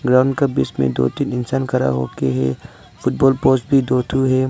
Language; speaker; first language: Hindi; non-native, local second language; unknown